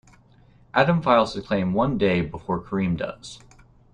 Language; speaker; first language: English; native; English